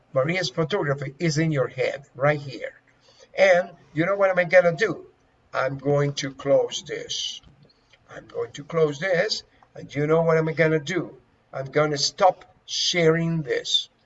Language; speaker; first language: English; non-native, fluent; Spanish